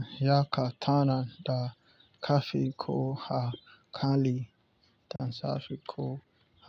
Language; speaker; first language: Hausa; non-native, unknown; Yoruba